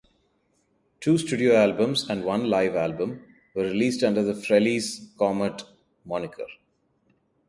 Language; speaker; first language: English; non-native, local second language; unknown